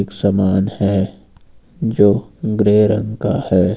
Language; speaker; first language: Hindi; native; Hindi